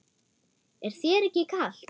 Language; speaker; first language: Icelandic; non-native, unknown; German